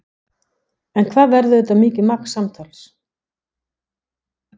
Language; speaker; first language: Icelandic; non-native, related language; Danish